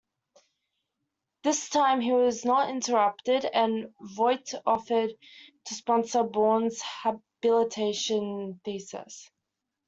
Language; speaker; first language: English; native; English